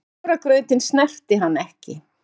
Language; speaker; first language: Icelandic; native; Icelandic